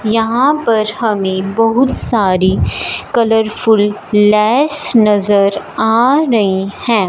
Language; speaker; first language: Hindi; non-native, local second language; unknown